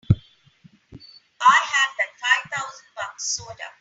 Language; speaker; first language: English; non-native, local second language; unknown